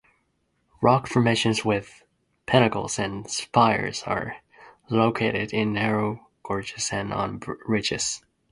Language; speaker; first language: English; non-native, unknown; Japanese